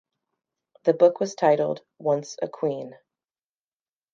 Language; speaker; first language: English; native; English